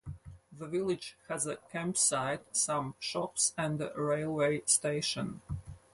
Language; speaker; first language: English; non-native, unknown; Latvian